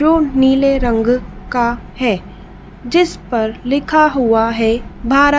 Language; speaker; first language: Hindi; native; Hindi